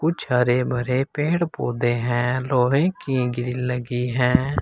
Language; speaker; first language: Hindi; native; Hindi